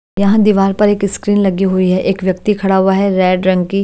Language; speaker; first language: Hindi; native; Hindi